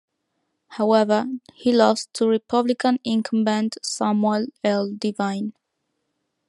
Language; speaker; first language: English; non-native, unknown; Spanish